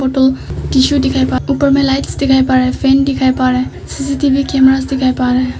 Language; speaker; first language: Hindi; non-native, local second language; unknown